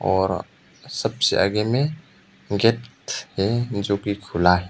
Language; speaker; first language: Hindi; non-native, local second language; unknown